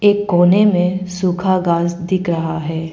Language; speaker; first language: Hindi; non-native, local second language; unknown